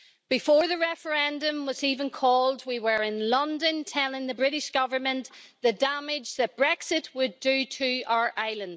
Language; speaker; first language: English; native; English